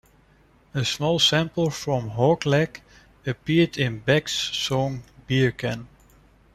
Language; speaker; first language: English; non-native, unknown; Dutch